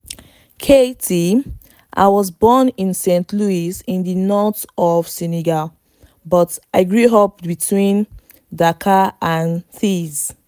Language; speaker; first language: English; non-native, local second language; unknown